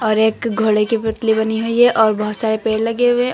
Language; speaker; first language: Hindi; native; Hindi